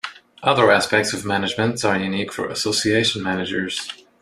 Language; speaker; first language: English; non-native, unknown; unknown